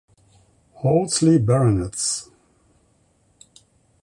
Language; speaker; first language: English; non-native, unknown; German